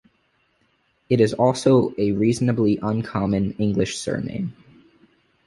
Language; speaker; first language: English; native; English